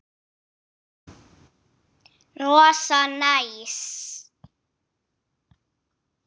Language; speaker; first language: Icelandic; non-native, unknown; English